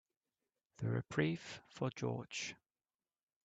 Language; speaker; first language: English; native; English